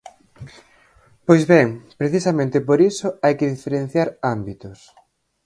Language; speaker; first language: Galician; native; Galician